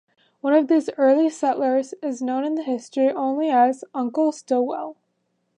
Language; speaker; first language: English; native; English